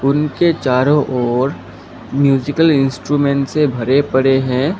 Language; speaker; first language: Hindi; non-native, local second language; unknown